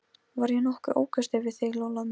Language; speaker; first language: Icelandic; non-native, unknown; Polish